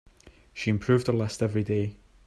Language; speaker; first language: English; native; English